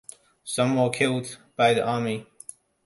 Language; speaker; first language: English; non-native, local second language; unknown